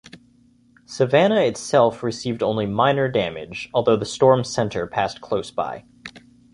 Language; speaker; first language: English; native; English